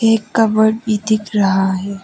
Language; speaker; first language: Hindi; non-native, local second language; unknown